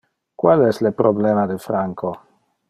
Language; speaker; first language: Interlingua; non-native, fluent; Dutch